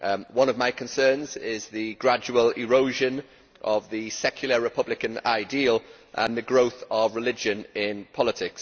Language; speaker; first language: English; native; English